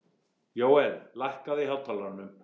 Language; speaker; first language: Icelandic; non-native, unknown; English